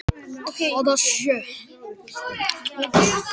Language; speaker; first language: Icelandic; non-native, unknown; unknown